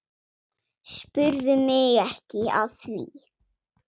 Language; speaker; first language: Icelandic; non-native, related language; Swedish